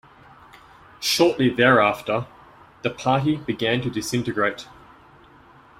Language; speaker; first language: English; native; English